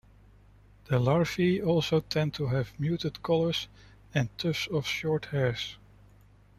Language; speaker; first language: English; non-native, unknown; Dutch